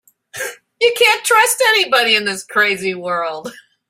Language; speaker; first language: English; native; English